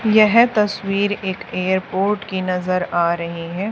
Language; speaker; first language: Hindi; native; Hindi